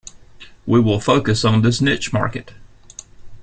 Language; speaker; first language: English; native; English